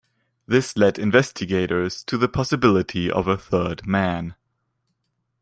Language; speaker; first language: English; non-native, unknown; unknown